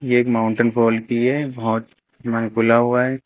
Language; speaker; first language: Hindi; native; Hindi